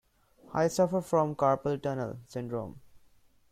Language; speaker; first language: English; non-native, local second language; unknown